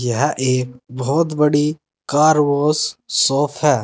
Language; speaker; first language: Hindi; native; Hindi